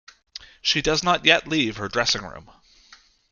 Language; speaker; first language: English; native; English